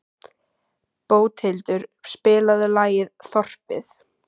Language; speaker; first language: Icelandic; native; Icelandic